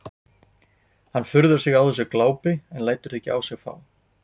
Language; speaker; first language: Icelandic; native; Icelandic